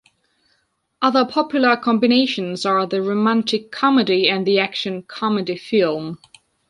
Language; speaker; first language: English; non-native, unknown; Georgian